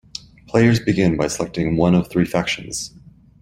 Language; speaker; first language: English; native; English